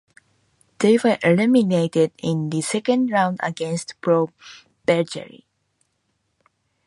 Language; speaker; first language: English; non-native, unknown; Japanese